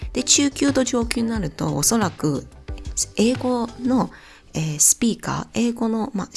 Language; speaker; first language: Japanese; non-native, fluent; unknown